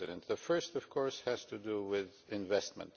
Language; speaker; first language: English; non-native, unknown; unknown